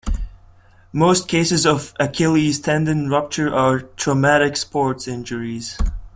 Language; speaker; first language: English; non-native, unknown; Latvian